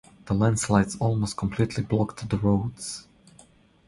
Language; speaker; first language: English; non-native, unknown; Croatian